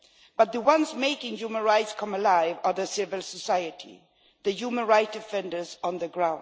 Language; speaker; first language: English; non-native, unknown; Swedish